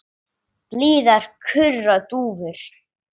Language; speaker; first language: Icelandic; non-native, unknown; English